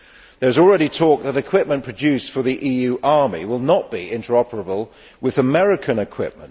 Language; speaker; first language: English; native; English